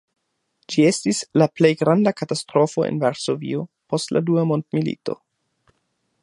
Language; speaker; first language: Esperanto; non-native, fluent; German